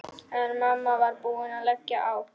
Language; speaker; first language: Icelandic; non-native, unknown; Polish